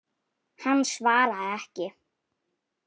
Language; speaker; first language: Icelandic; non-native, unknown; Polish